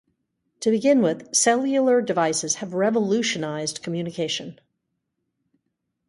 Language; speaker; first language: English; native; English